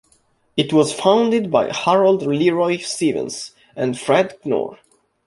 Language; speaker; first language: English; non-native, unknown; Italian